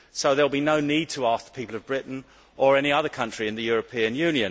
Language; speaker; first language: English; native; English